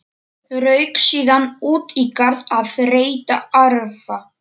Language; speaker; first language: Icelandic; non-native, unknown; Polish